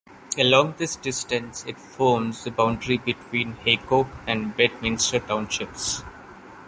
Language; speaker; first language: English; non-native, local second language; Malayalam